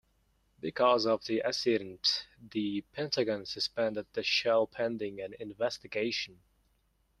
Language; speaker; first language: English; non-native, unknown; Mongolian